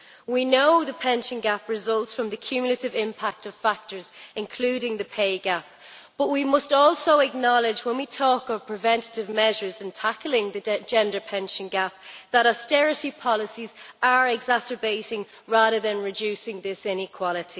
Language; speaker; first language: English; native; English